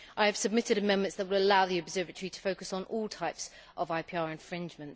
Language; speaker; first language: English; native; English